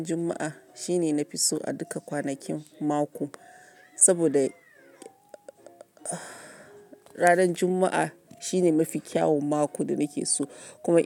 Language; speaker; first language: Hausa; non-native, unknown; Yoruba